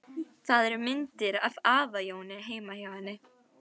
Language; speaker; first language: Icelandic; native; Icelandic